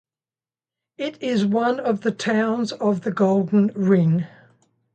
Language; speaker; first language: English; native; English